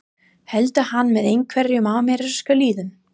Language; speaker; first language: Icelandic; non-native, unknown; English